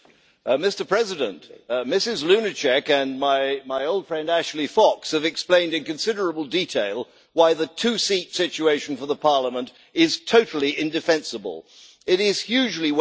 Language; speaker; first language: English; native; English